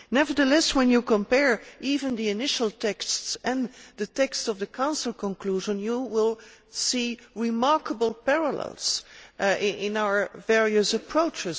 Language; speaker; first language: English; non-native, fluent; Dutch